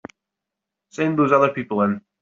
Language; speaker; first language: English; native; English